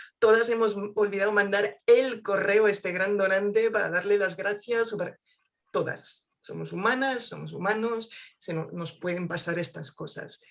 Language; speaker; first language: Spanish; non-native, fluent; French